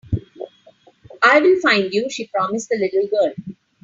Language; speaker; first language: English; non-native, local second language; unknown